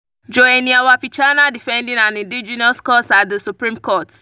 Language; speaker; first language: English; non-native, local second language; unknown